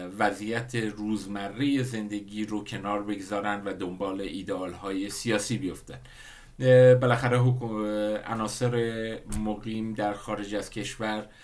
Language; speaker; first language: Persian; non-native, local second language; Kurdish